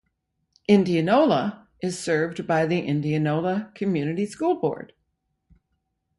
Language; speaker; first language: English; native; English